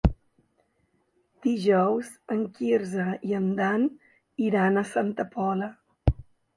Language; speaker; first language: Catalan; native; Catalan